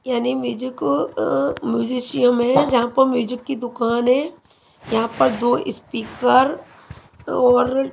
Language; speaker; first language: Hindi; non-native, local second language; Punjabi